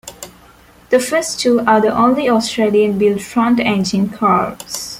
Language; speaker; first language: English; non-native, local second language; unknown